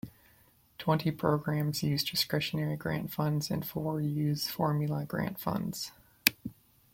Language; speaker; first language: English; native; English